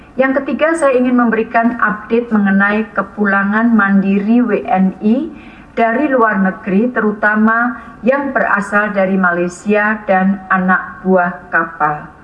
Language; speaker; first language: Indonesian; native; Indonesian